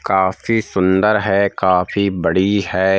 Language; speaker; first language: Hindi; native; Hindi